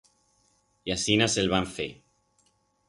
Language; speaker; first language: Aragonese; non-native, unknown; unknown